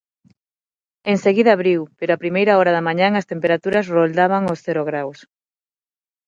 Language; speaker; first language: Galician; non-native, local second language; Spanish